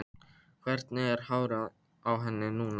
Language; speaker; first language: Icelandic; non-native, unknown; Polish